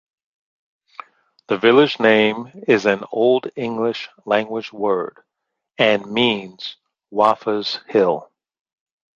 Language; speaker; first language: English; native; English